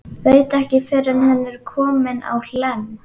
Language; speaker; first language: Icelandic; native; Icelandic